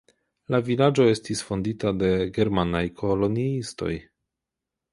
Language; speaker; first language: Esperanto; non-native, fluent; Polish